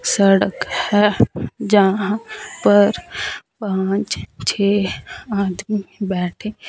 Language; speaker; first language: Hindi; non-native, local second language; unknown